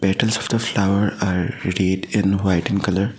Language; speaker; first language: English; non-native, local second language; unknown